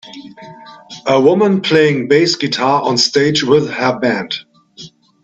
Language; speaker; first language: English; native; English